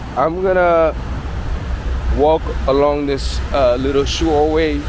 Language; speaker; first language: English; native; English